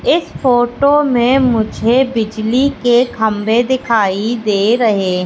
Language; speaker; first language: Hindi; native; Hindi